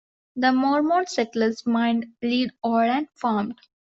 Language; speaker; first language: English; non-native, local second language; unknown